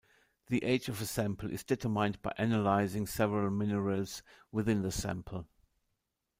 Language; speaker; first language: English; non-native, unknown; German